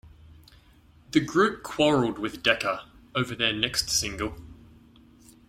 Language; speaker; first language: English; native; English